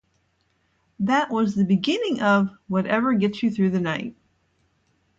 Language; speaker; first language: English; native; English